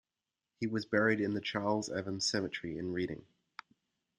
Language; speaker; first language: English; native; English